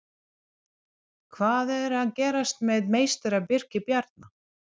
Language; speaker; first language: Icelandic; non-native, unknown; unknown